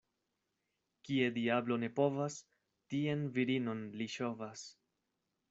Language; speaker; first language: Esperanto; non-native, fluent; Spanish